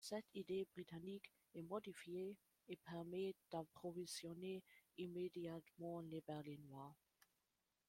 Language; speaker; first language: French; non-native, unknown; German